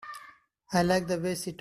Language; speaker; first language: English; non-native, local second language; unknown